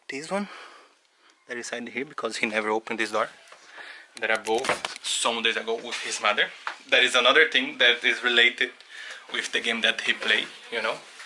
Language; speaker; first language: English; non-native, learner; Portuguese